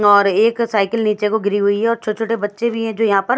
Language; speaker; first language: Hindi; native; Hindi